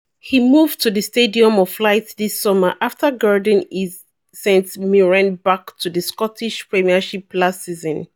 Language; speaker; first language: English; non-native, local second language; Yoruba